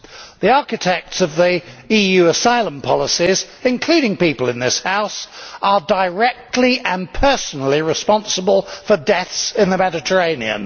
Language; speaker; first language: English; native; English